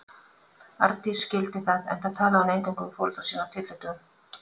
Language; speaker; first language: Icelandic; native; Icelandic